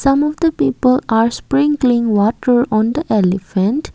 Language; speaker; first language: English; non-native, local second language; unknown